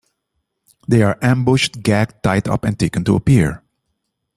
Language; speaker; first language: English; non-native, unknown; Dutch